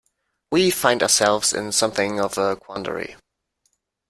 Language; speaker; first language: English; non-native, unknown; German